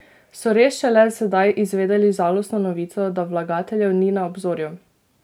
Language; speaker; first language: Slovenian; native; Slovenian